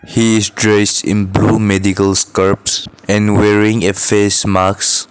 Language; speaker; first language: English; non-native, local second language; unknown